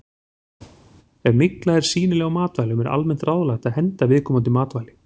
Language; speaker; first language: Icelandic; native; Icelandic